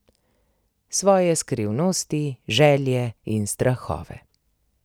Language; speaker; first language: Slovenian; native; Slovenian